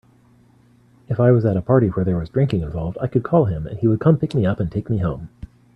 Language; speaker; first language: English; native; English